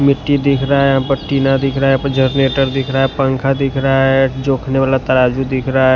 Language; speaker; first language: Hindi; non-native, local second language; Bhojpuri